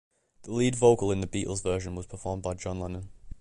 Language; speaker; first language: English; native; English